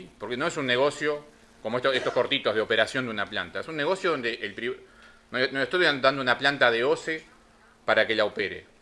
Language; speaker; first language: Spanish; native; Spanish